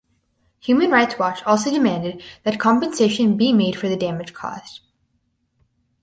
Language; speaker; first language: English; native; English